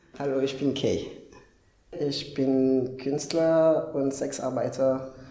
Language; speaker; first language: German; non-native, fluent; French